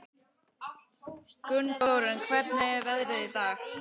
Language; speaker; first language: Icelandic; native; Icelandic